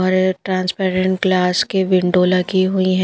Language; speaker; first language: Hindi; non-native, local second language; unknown